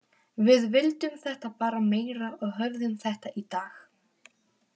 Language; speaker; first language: Icelandic; non-native, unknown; Polish